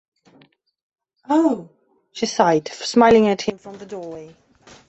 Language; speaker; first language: English; non-native, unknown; Belarusian